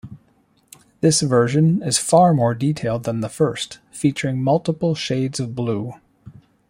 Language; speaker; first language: English; native; English